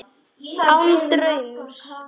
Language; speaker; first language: Icelandic; non-native, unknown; Polish